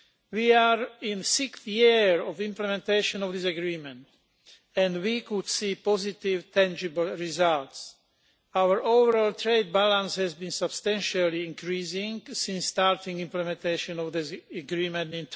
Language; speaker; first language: English; non-native, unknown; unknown